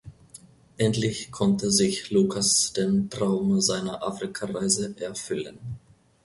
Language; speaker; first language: German; non-native, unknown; Finnish